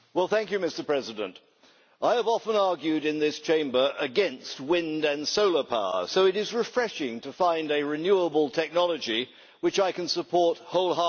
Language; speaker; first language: English; native; English